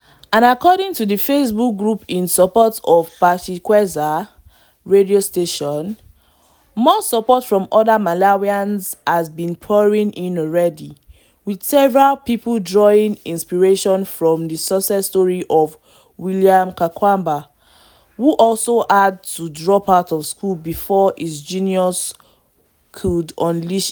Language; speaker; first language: English; non-native, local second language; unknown